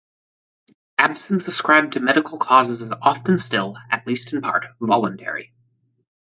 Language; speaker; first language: English; native; English